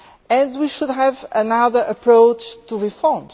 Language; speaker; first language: English; non-native, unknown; Portuguese